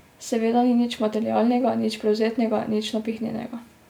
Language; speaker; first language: Slovenian; native; Slovenian